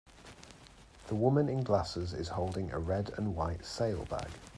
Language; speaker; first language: English; native; English